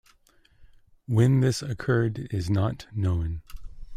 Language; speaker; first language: English; native; English